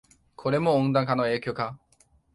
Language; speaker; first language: Japanese; non-native, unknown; Chinese